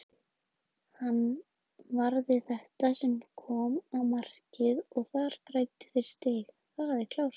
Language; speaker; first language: Icelandic; native; Icelandic